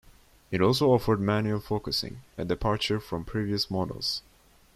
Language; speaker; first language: English; non-native, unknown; Turkish